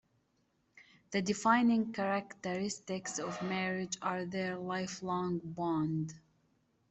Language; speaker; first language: English; native; English